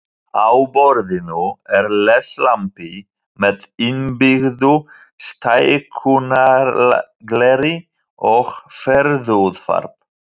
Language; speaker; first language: Icelandic; non-native, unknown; Polish